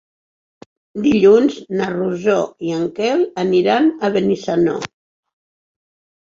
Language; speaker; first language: Catalan; non-native, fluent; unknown